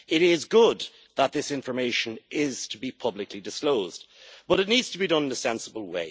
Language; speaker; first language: English; native; English